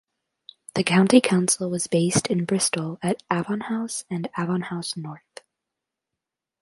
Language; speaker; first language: English; native; English